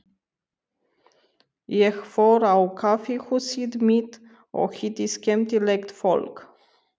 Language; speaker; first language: Icelandic; non-native, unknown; Romanian